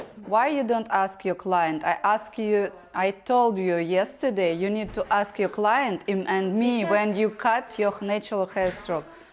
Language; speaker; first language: English; non-native, learner; Russian